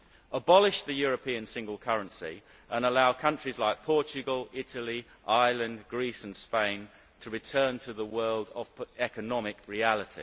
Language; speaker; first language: English; native; English